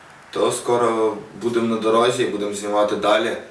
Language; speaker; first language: Ukrainian; native; Ukrainian